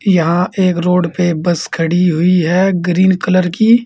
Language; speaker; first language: Hindi; native; Hindi